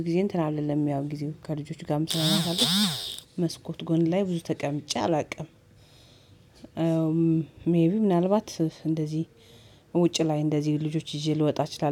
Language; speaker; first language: Amharic; native; Amharic